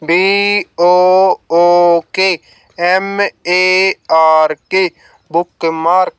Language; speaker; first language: Hindi; native; Hindi